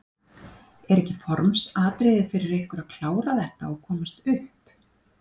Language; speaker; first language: Icelandic; native; Icelandic